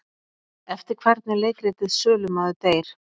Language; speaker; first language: Icelandic; native; Icelandic